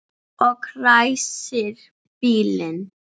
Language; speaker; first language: Icelandic; non-native, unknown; English